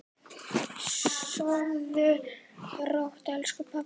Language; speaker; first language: Icelandic; native; Icelandic